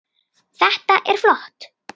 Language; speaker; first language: Icelandic; native; Icelandic